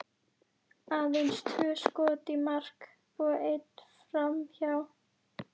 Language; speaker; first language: Icelandic; native; Icelandic